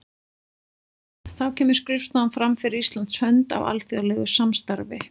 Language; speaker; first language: Icelandic; native; Icelandic